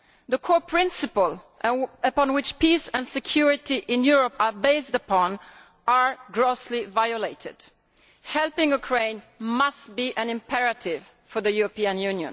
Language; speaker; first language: English; non-native, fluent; Italian